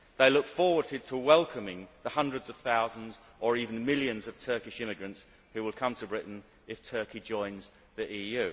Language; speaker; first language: English; native; English